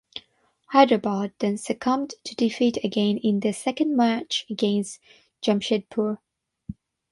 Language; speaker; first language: English; non-native, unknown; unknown